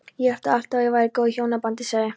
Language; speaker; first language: Icelandic; non-native, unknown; Polish